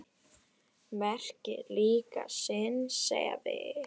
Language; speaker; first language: Icelandic; native; Icelandic